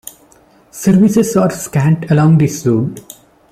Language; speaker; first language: English; non-native, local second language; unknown